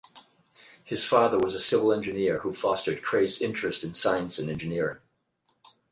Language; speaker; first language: English; native; English